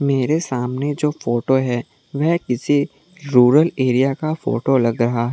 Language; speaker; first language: Hindi; non-native, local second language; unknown